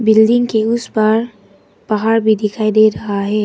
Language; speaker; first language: Hindi; early bilingual, other home language; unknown